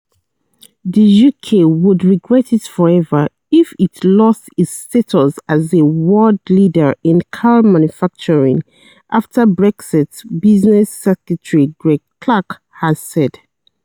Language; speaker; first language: English; non-native, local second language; Yoruba